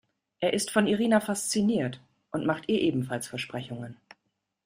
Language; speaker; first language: German; native; German